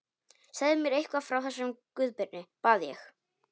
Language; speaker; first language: Icelandic; non-native, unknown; Polish